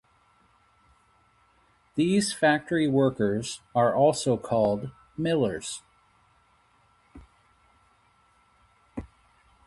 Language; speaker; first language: English; native; English